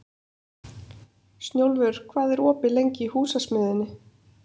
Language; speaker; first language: Icelandic; native; Icelandic